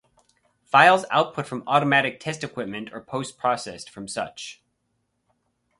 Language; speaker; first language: English; native; English